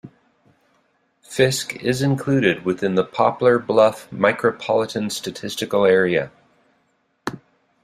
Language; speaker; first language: English; native; English